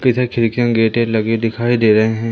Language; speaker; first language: Hindi; native; Hindi